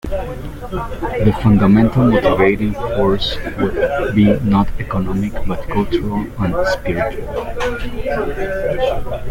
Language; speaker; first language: English; non-native, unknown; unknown